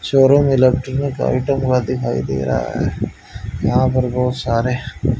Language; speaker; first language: Hindi; native; Hindi